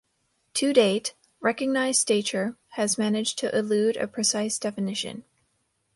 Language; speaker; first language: English; native; English